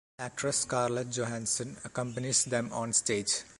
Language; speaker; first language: English; non-native, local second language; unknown